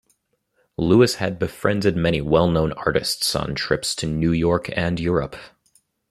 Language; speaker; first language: English; native; English